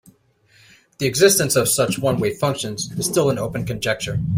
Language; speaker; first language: English; native; English